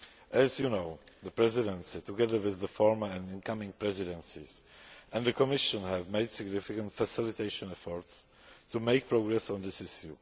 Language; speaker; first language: English; non-native, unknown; Czech